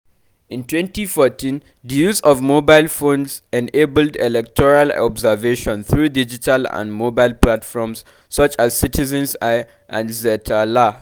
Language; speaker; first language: English; non-native, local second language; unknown